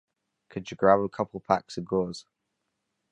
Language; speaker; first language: English; native; English